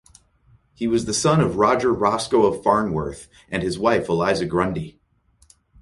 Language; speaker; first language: English; native; English